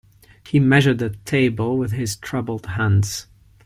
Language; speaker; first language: English; non-native, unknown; Ligurian